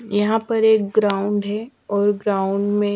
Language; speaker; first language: Hindi; native; Hindi